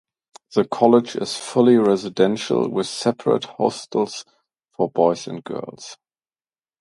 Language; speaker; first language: English; non-native, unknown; German